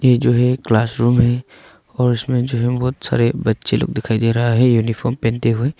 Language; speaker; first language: Hindi; non-native, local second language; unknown